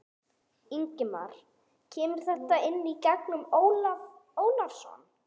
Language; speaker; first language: Icelandic; non-native, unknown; English